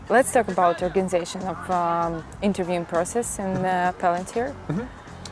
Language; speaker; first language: English; non-native, learner; Russian